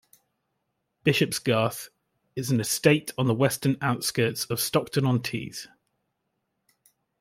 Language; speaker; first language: English; native; English